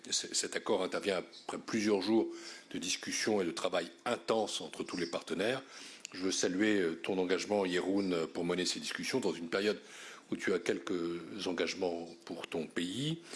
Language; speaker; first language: French; native; French